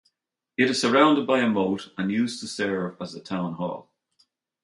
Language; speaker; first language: English; native; English